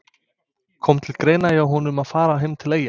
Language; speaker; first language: Icelandic; non-native, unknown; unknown